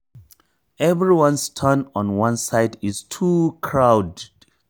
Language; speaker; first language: English; non-native, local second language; Hausa